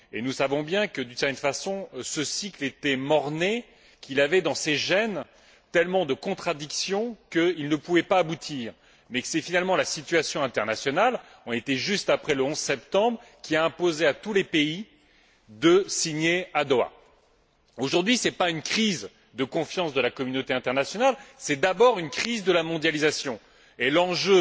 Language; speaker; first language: French; native; French